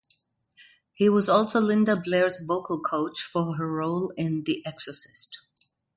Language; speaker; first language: English; non-native, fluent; German